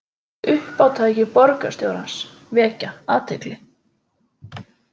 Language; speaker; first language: Icelandic; native; Icelandic